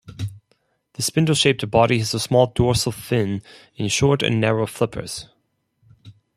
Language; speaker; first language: English; non-native, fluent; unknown